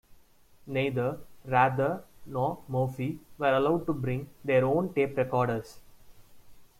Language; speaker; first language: English; non-native, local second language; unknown